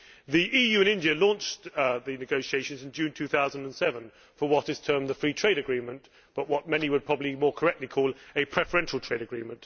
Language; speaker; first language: English; native; English